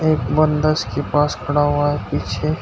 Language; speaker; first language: Hindi; native; Hindi